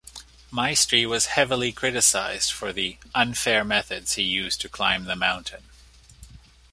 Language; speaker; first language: English; native; English